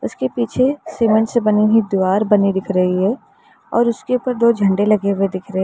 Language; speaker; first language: Hindi; native; Hindi